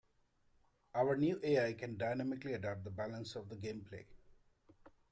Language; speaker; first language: English; non-native, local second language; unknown